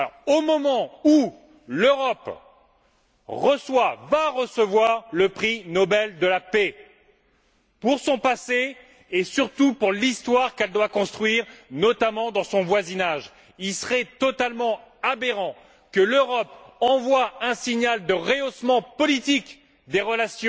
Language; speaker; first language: French; native; French